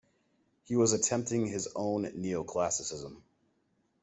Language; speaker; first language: English; native; English